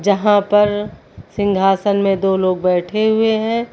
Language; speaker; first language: Hindi; native; Hindi